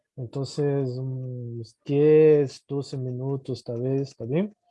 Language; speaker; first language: Spanish; non-native, related language; Portuguese